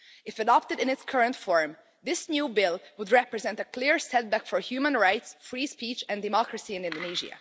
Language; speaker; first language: English; non-native, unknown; Hungarian